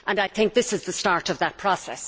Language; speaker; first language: English; native; English